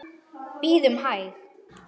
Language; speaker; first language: Icelandic; non-native, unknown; German